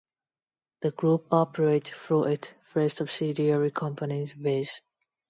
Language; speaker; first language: English; non-native, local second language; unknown